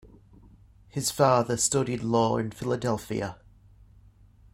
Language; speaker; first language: English; native; English